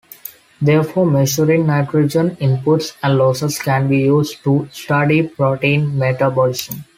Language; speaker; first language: English; non-native, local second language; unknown